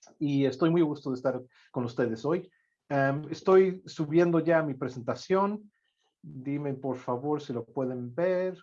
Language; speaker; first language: Spanish; non-native, fluent; English